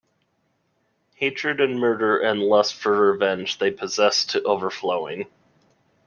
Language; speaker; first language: English; native; English